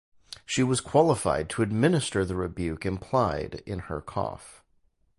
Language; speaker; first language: English; native; English